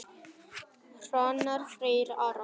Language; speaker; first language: Icelandic; non-native, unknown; Vietnamese